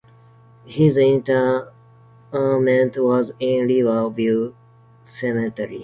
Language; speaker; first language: English; non-native, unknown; Japanese